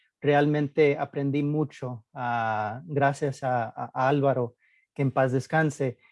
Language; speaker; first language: Spanish; early bilingual, heritage; Spanish